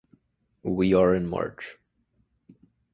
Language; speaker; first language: English; native; English